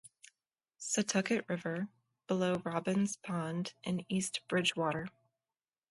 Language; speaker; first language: English; native; English